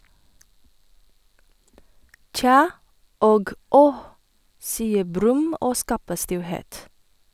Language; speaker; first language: Norwegian; non-native, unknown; Chinese